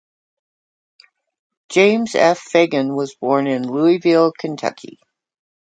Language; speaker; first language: English; native; English